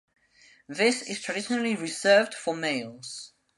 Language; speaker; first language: English; non-native, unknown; Spanish